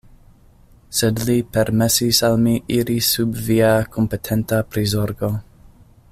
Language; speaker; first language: Esperanto; non-native, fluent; English